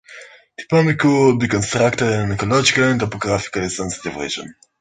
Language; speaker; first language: English; native; English